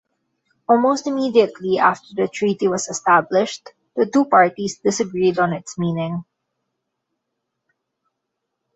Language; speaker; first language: English; non-native, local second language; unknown